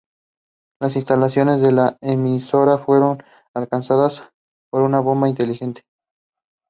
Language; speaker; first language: English; non-native, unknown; Spanish